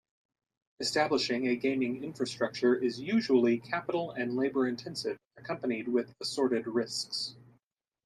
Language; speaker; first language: English; native; English